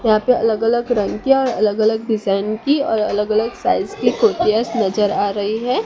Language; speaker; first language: Hindi; non-native, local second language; Gujarati